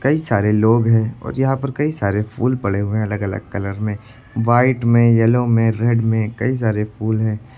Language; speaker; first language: Hindi; native; Hindi